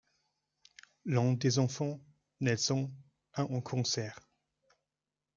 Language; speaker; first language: French; non-native, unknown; German